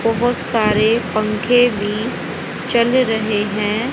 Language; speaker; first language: Hindi; native; Hindi